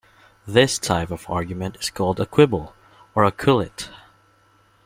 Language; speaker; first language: English; non-native, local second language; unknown